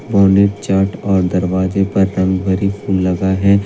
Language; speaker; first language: Hindi; non-native, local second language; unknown